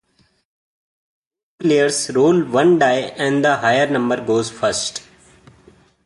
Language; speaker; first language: English; non-native, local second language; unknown